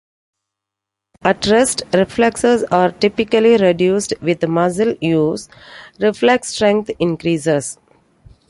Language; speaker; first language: English; non-native, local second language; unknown